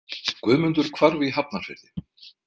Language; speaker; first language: Icelandic; native; Icelandic